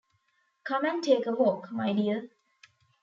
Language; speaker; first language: English; non-native, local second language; Tamil